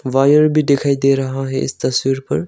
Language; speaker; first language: Hindi; non-native, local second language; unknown